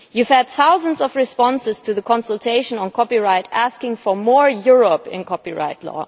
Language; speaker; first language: English; non-native, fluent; German